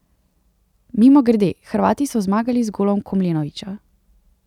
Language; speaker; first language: Slovenian; native; Slovenian